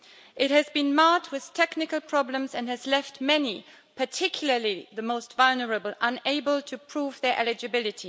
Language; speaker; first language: English; native; English